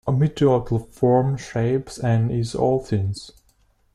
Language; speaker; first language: English; non-native, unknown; Russian